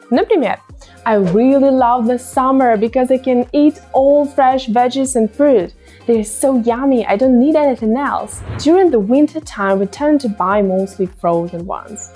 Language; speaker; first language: English; non-native, fluent; Russian